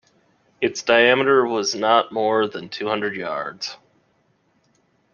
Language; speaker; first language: English; native; English